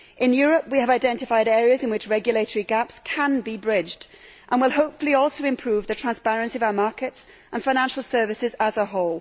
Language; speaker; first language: English; native; English